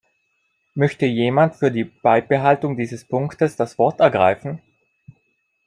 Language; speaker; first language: German; non-native, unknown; Italian